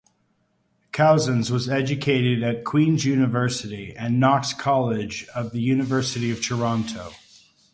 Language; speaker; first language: English; native; English